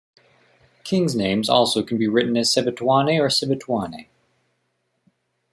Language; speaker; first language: English; native; English